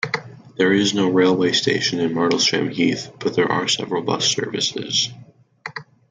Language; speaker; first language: English; native; English